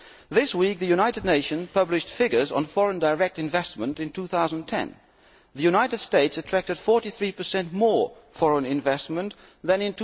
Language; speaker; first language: English; non-native, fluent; Dutch